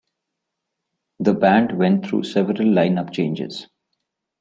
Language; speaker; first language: English; non-native, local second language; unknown